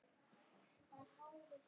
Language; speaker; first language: Icelandic; native; Icelandic